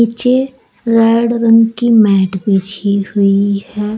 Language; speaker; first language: Hindi; native; Hindi